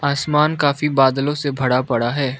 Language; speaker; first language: Hindi; non-native, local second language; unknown